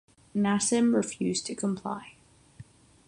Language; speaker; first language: English; non-native, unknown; Catalan